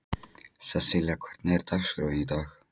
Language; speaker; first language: Icelandic; non-native, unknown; Polish